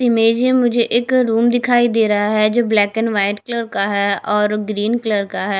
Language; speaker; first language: Hindi; non-native, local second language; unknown